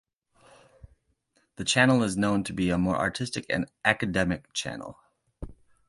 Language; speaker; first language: English; native; English